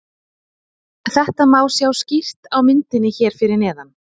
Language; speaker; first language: Icelandic; native; Icelandic